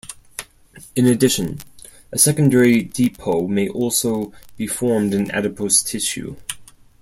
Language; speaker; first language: English; non-native, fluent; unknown